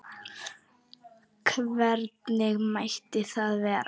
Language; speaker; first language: Icelandic; native; Icelandic